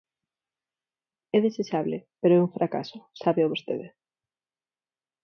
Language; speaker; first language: Galician; non-native, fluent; Spanish